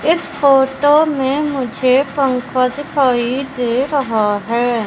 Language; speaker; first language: Hindi; native; Hindi